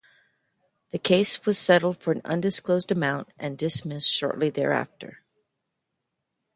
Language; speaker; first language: English; native; English